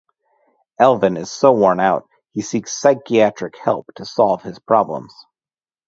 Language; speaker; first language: English; native; English